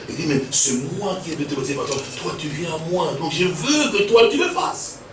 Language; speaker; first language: French; non-native, local second language; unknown